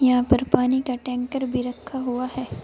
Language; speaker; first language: Hindi; native; Hindi